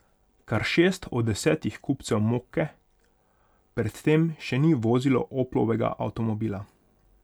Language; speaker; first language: Slovenian; non-native, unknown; Hungarian